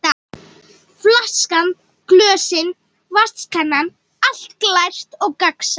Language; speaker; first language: Icelandic; native; Icelandic